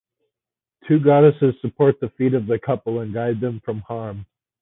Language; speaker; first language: English; native; English